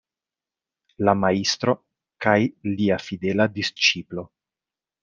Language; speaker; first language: Esperanto; non-native, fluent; Italian